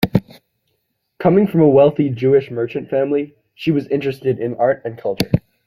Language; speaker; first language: English; native; English